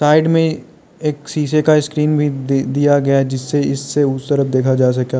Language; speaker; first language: Hindi; non-native, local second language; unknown